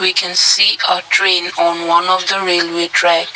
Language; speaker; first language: English; non-native, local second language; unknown